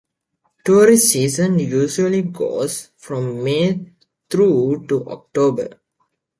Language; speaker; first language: English; native; English